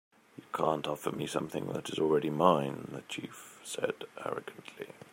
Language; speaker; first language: English; native; English